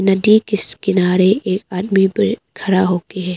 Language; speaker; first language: Hindi; early bilingual, other home language; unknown